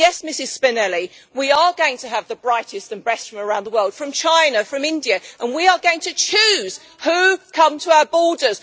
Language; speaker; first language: English; native; English